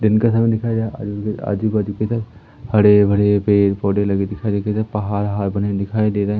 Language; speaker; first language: Hindi; native; Hindi